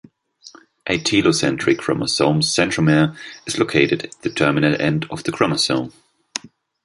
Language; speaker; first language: English; non-native, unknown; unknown